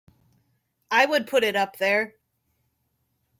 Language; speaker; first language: English; native; English